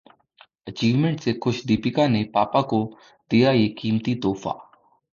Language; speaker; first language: Hindi; native; Hindi